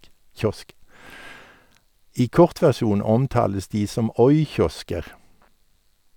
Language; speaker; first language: Norwegian; native; Norwegian